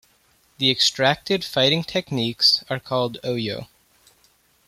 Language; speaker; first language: English; native; English